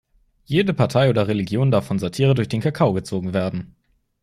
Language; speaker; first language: German; native; German